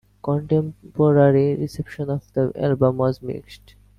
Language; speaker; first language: English; non-native, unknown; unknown